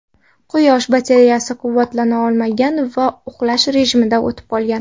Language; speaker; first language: Uzbek; non-native, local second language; Kara-Kalpak